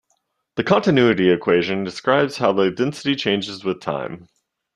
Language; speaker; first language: English; native; English